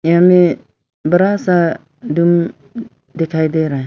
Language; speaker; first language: Hindi; non-native, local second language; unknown